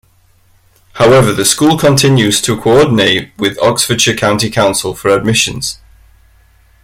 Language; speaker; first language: English; native; English